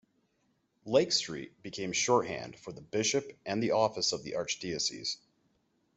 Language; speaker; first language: English; native; English